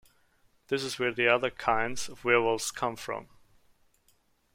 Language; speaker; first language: English; non-native, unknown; German